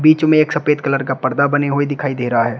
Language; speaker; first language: Hindi; native; Hindi